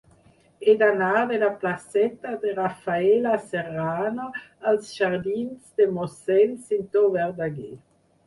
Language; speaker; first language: Catalan; non-native, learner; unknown